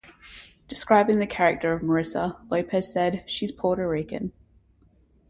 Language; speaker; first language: English; native; English